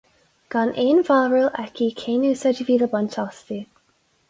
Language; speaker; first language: Irish; non-native, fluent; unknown